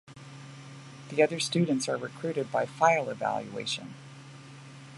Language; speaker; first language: English; native; English